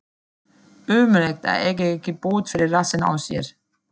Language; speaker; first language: Icelandic; non-native, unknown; German